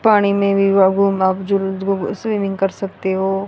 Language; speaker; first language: Hindi; native; Hindi